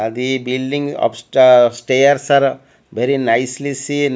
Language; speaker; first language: English; non-native, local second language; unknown